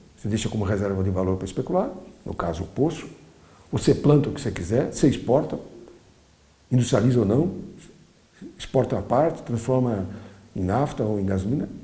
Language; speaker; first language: Portuguese; early bilingual, other home language; Polish